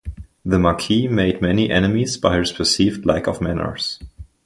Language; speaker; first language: English; non-native, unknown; German